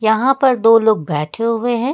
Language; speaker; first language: Hindi; native; Hindi